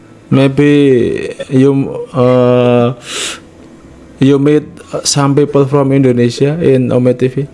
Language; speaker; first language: English; non-native, learner; Indonesian